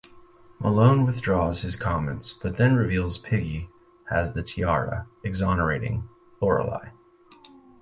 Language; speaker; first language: English; native; English